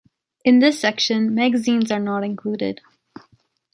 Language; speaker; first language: English; native; English